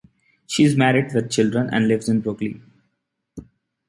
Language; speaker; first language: English; non-native, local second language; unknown